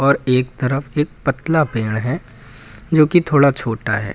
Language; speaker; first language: Hindi; native; Hindi